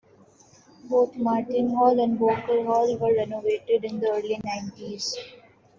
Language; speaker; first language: English; non-native, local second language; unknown